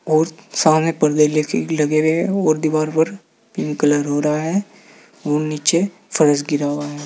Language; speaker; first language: Hindi; native; Hindi